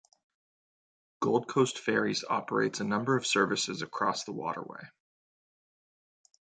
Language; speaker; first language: English; native; English